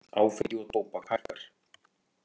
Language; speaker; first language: Icelandic; native; Icelandic